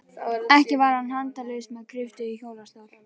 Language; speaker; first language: Icelandic; native; Icelandic